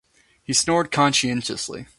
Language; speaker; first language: English; native; English